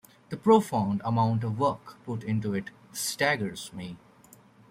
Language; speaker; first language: English; native; English